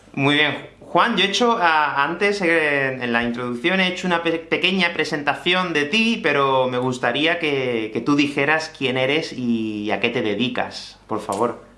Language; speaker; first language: Spanish; native; Spanish